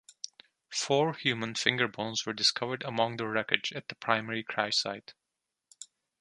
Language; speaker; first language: English; non-native, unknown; Turkish